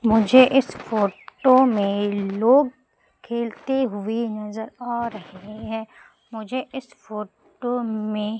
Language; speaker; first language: Hindi; native; Hindi